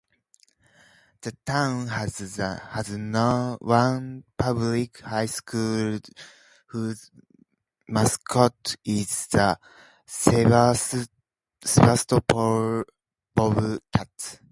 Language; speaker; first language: English; native; English